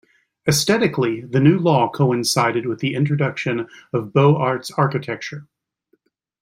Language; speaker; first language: English; native; English